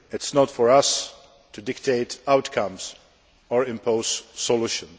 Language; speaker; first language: English; non-native, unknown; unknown